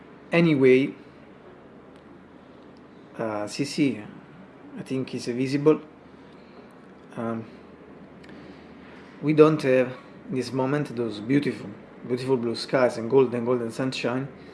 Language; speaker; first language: English; non-native, learner; Italian